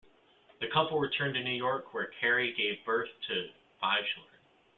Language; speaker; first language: English; native; English